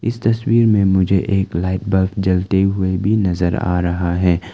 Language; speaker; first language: Hindi; non-native, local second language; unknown